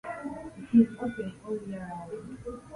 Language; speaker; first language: English; native; English